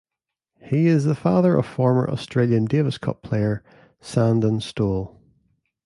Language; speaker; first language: English; native; English